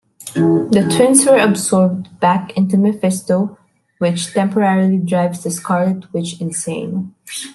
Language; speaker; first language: English; non-native, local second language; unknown